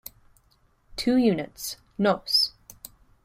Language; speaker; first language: English; native; English